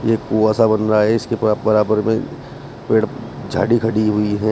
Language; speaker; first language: Hindi; native; Hindi